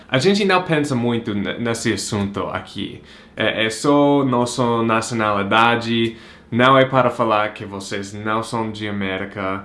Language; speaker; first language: Portuguese; non-native, fluent; English